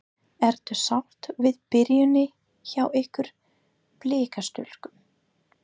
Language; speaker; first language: Icelandic; non-native, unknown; English